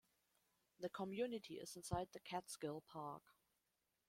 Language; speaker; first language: English; non-native, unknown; German